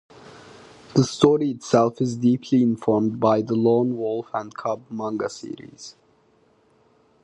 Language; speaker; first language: English; non-native, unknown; Turkish